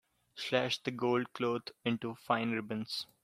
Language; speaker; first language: English; non-native, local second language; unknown